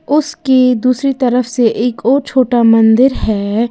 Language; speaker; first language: Hindi; native; Hindi